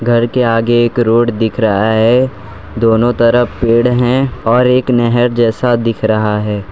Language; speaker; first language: Hindi; non-native, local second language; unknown